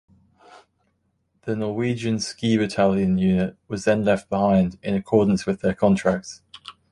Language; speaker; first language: English; native; English